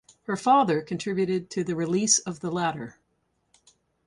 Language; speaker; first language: English; native; English